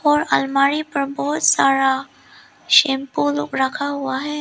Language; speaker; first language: Hindi; early bilingual, other home language; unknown